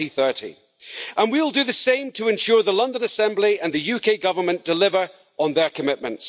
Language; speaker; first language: English; native; English